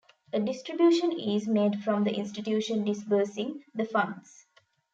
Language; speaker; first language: English; non-native, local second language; Tamil